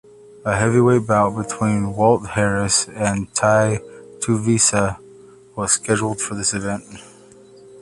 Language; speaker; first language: English; native; English